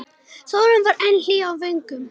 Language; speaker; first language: Icelandic; non-native, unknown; Romanian